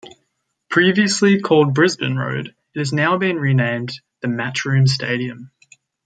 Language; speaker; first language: English; native; English